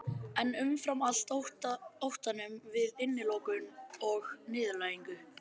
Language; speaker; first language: Icelandic; native; Icelandic